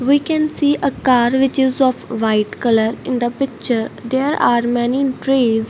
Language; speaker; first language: English; non-native, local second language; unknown